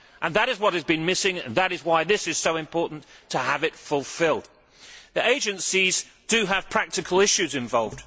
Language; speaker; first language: English; native; English